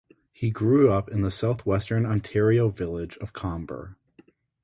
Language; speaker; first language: English; native; English